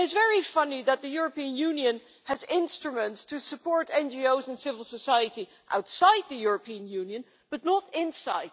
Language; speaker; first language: English; non-native, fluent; Dutch